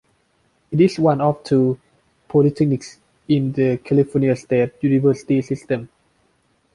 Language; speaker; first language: English; non-native, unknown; Thai